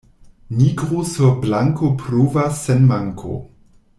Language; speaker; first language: Esperanto; non-native, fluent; German